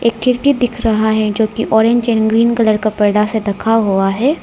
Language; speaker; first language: Hindi; non-native, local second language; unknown